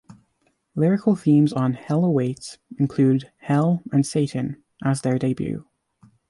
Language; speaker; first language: English; native; English